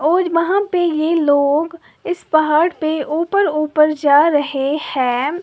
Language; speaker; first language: Hindi; native; Hindi